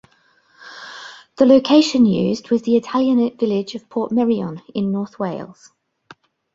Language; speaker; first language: English; native; English